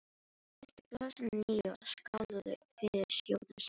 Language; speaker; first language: Icelandic; non-native, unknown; Filipino